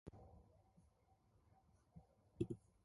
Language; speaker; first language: English; non-native, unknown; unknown